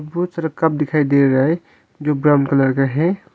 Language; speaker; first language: Hindi; non-native, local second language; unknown